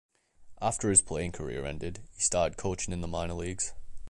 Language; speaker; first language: English; native; English